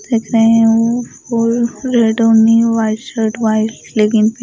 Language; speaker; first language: Hindi; native; Hindi